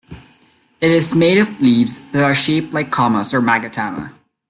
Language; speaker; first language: English; non-native, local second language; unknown